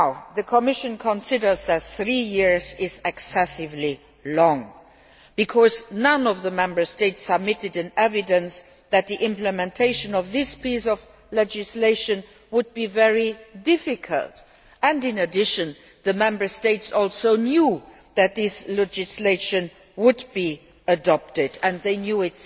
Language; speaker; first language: English; non-native, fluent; Luxembourgish